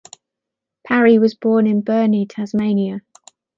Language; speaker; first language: English; native; English